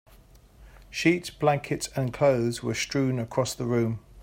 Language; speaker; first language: English; native; English